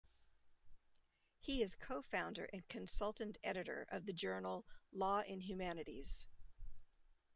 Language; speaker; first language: English; native; English